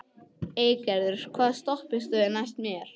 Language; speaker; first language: Icelandic; non-native, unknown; English